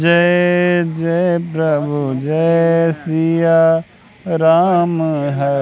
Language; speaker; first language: Hindi; native; Hindi